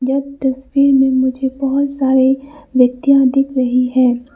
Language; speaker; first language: Hindi; non-native, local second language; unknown